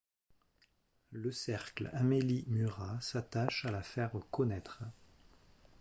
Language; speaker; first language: French; native; French